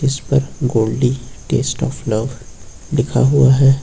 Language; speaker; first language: Hindi; native; Hindi